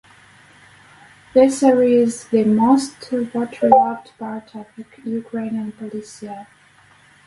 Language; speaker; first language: English; native; English